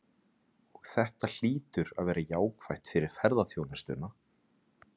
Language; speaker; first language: Icelandic; native; Icelandic